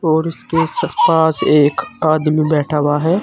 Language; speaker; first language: Hindi; native; Hindi